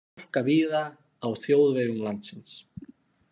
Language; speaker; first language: Icelandic; non-native, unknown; Slovak